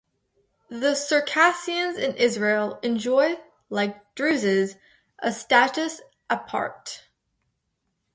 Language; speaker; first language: English; native; English